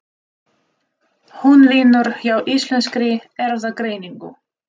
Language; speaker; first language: Icelandic; non-native, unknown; Russian